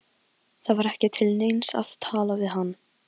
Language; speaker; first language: Icelandic; non-native, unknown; Polish